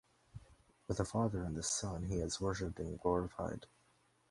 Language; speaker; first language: English; native; English